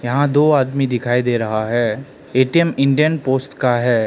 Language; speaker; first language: Hindi; non-native, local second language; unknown